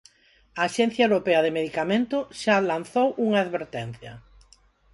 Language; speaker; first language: Galician; non-native, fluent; Spanish